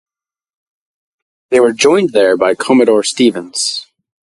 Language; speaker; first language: English; native; English